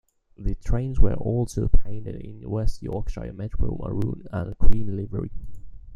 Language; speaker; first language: English; native; English